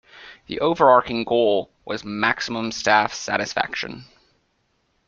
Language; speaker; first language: English; native; English